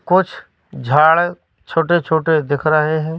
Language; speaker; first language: Hindi; native; Hindi